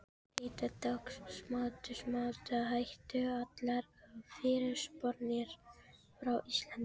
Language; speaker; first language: Icelandic; non-native, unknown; Filipino